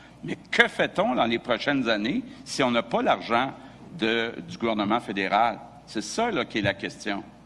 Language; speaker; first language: French; native; French